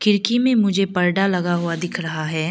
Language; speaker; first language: Hindi; early bilingual, other home language; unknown